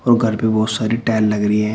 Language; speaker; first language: Hindi; native; Hindi